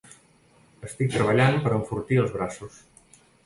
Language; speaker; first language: Catalan; native; Catalan